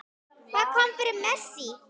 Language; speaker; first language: Icelandic; native; Icelandic